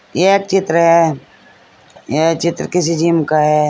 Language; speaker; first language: Hindi; native; Hindi